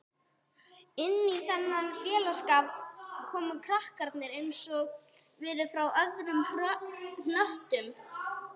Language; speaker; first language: Icelandic; non-native, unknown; English